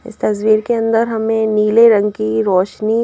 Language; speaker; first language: Hindi; native; Hindi